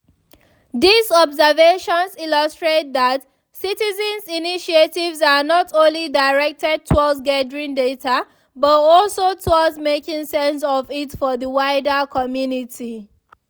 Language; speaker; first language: English; non-native, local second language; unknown